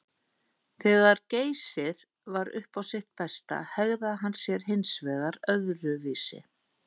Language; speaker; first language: Icelandic; native; Icelandic